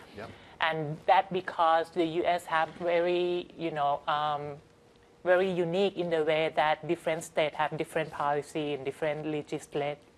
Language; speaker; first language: English; non-native, fluent; Thai